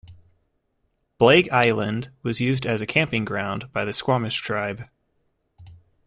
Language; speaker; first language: English; native; English